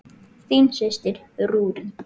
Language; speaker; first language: Icelandic; native; Icelandic